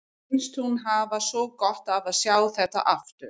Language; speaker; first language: Icelandic; non-native, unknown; English